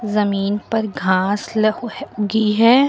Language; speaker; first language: Hindi; native; Hindi